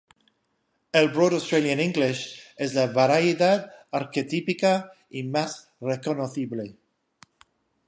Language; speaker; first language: Spanish; non-native, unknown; English